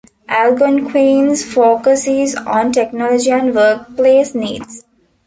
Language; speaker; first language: English; non-native, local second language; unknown